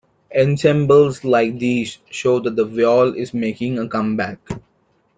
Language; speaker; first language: English; non-native, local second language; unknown